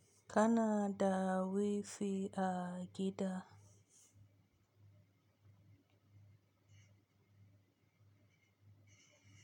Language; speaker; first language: Hausa; native; Hausa